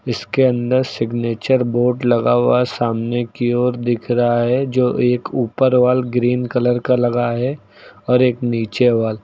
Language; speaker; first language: Hindi; native; Hindi